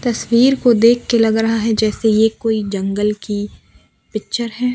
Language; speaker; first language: Hindi; non-native, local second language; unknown